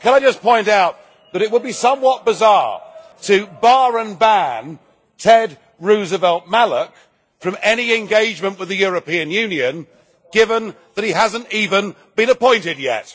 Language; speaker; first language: English; native; English